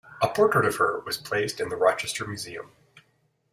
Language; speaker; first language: English; native; English